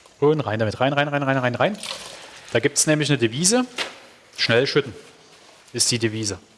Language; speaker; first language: German; non-native, fluent; Hungarian